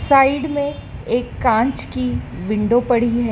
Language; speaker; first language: Hindi; native; Hindi